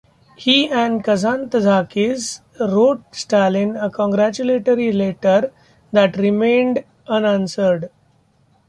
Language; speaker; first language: English; non-native, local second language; Marathi